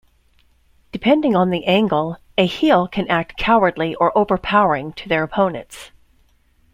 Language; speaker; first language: English; native; English